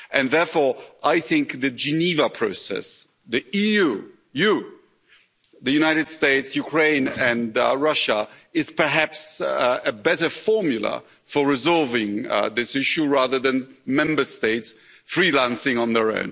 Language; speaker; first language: English; native; English